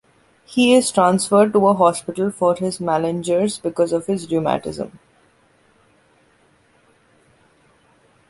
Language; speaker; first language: English; non-native, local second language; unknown